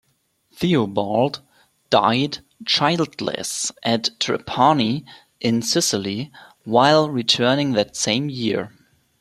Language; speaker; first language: English; non-native, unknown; German